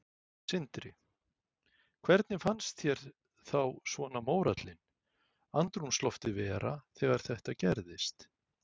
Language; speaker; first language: Icelandic; native; Icelandic